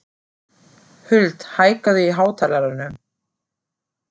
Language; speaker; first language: Icelandic; non-native, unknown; German